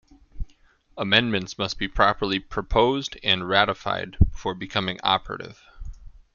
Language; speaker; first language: English; native; English